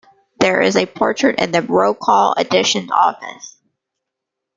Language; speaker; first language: English; native; English